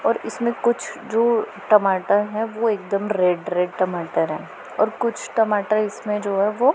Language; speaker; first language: Hindi; non-native, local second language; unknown